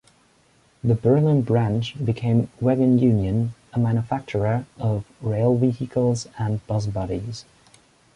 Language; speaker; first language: English; non-native, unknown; German